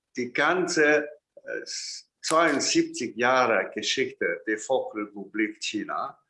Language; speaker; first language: German; non-native, fluent; Chinese